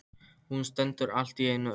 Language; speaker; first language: Icelandic; non-native, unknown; Polish